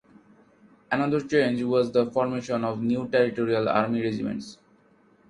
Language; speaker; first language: English; non-native, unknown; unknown